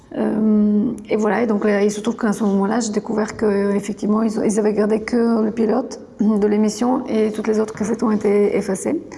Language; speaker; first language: French; non-native, fluent; Bulgarian